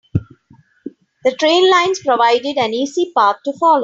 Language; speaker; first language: English; non-native, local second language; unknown